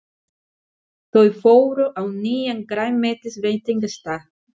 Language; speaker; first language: Icelandic; non-native, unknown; Spanish